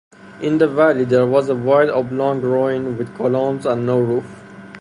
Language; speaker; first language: English; non-native, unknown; Persian